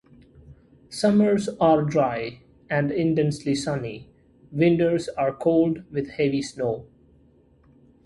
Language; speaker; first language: English; non-native, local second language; Malayalam